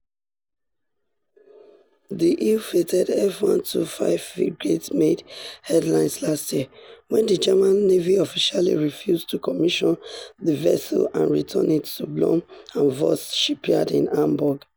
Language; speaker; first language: English; non-native, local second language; Yoruba